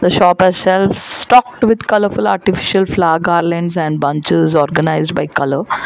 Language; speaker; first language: English; non-native, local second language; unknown